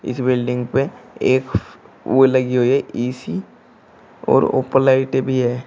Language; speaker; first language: Hindi; native; Hindi